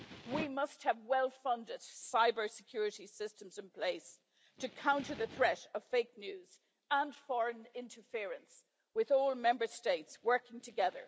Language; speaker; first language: English; native; English